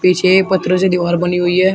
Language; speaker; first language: Hindi; native; Hindi